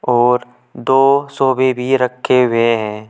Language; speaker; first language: Hindi; native; Hindi